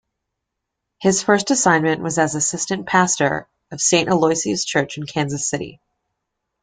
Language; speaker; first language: English; native; English